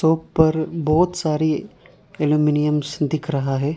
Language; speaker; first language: Hindi; non-native, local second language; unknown